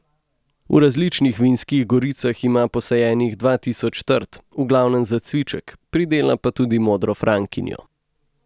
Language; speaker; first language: Slovenian; native; Slovenian